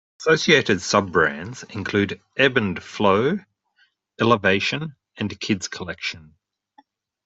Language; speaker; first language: English; native; English